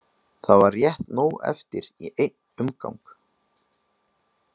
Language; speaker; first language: Icelandic; native; Icelandic